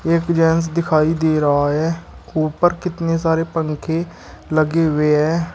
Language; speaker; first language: Hindi; native; Hindi